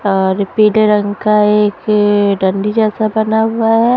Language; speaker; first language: Hindi; non-native, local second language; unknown